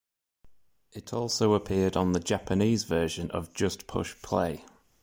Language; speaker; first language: English; native; English